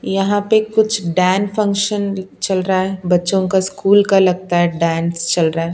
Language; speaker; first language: Hindi; non-native, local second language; Punjabi